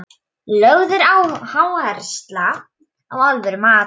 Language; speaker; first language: Icelandic; non-native, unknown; Polish